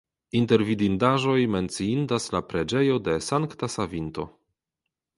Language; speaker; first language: Esperanto; non-native, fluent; Polish